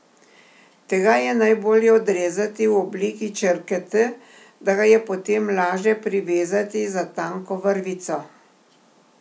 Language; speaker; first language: Slovenian; native; Slovenian